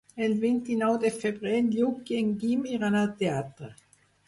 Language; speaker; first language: Catalan; non-native, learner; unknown